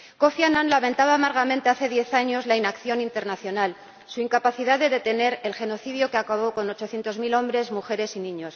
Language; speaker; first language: Spanish; native; Spanish